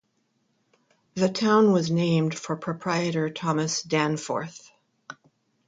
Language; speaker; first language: English; native; English